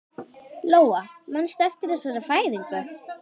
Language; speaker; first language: Icelandic; native; Icelandic